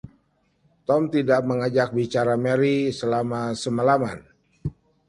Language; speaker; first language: Indonesian; native; Indonesian